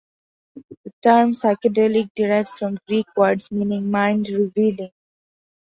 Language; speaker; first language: English; non-native, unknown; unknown